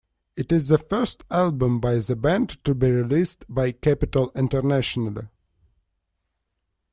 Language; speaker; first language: English; non-native, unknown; Russian